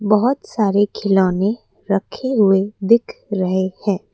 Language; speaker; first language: Hindi; non-native, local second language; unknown